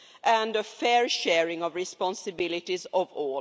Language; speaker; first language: English; non-native, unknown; Swedish